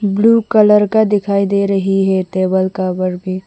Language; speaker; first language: Hindi; non-native, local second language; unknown